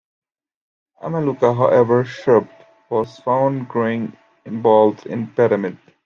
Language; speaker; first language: English; native; English